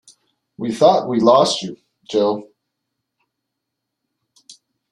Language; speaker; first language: English; native; English